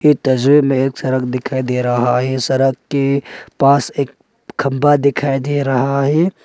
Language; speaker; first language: Hindi; non-native, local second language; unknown